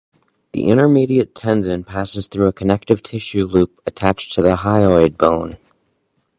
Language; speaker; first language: English; native; English